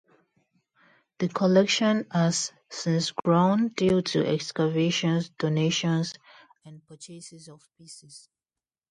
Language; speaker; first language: English; non-native, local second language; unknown